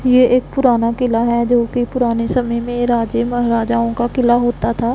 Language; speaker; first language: Hindi; non-native, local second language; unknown